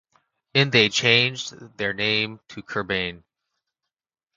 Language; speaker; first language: English; native; English